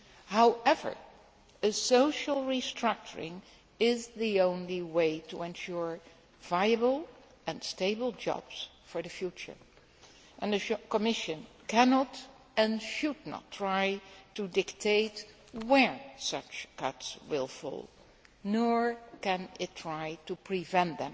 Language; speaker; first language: English; non-native, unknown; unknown